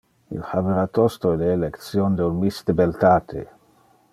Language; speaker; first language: Interlingua; non-native, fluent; Dutch